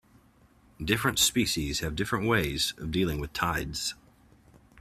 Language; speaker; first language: English; native; English